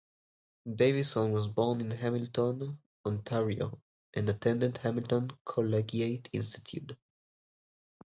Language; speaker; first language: English; non-native, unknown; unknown